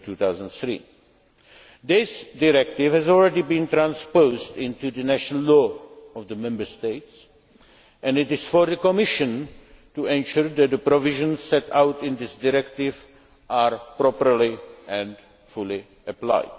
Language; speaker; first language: English; non-native, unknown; Czech